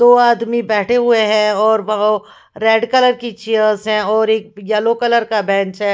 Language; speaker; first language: Hindi; non-native, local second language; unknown